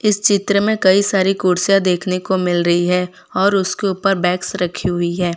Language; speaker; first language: Hindi; non-native, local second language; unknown